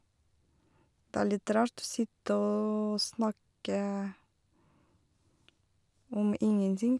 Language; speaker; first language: Norwegian; non-native, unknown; Russian